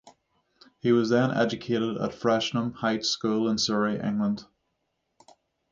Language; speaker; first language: English; native; English